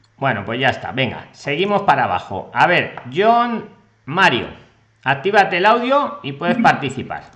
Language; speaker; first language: Spanish; native; Spanish